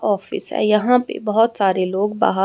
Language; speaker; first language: Hindi; native; Hindi